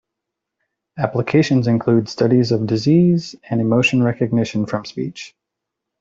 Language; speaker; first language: English; native; English